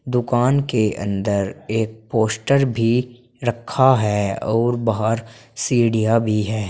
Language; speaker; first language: Hindi; native; Hindi